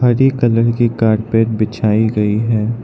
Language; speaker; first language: Hindi; non-native, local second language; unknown